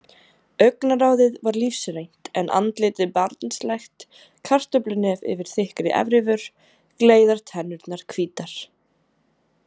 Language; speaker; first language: Icelandic; native; Icelandic